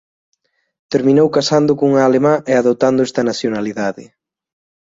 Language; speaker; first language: Galician; native; Galician